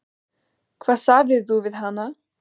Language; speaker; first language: Icelandic; non-native, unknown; German